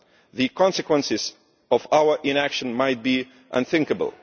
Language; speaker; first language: English; non-native, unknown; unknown